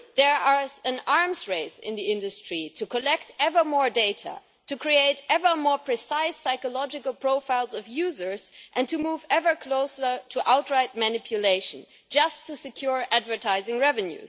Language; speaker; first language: English; non-native, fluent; German